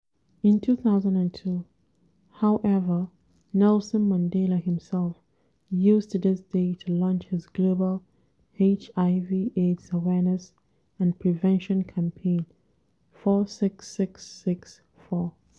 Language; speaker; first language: English; non-native, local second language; Hausa